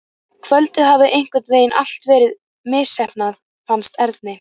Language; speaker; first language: Icelandic; native; Icelandic